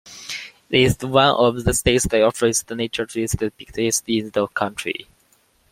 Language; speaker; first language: English; non-native, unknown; Chinese